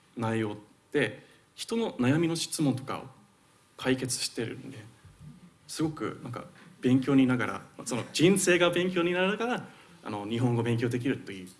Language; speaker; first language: Japanese; non-native, fluent; Finnish